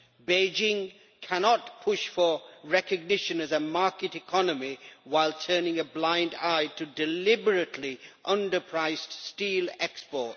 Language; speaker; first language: English; native; English